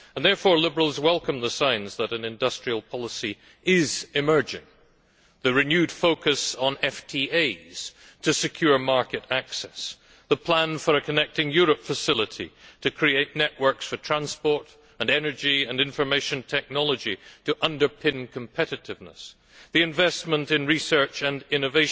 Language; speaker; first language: English; native; English